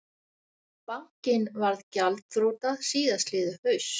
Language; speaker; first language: Icelandic; native; Icelandic